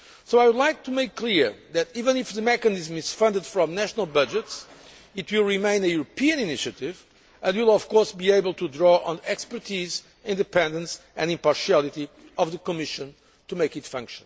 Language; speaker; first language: English; non-native, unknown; Portuguese